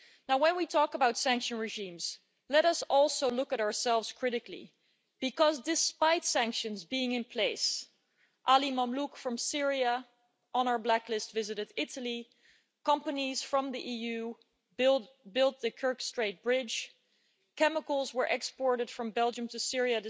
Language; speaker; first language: English; non-native, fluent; Dutch